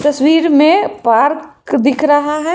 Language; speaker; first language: Hindi; non-native, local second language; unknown